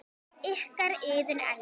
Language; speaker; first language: Icelandic; native; Icelandic